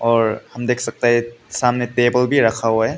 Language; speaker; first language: Hindi; non-native, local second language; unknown